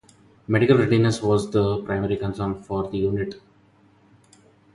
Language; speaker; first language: English; non-native, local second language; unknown